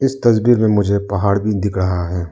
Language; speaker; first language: Hindi; non-native, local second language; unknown